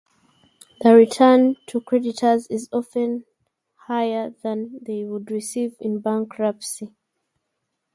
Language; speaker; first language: English; native; English